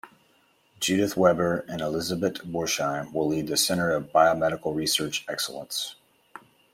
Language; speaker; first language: English; native; English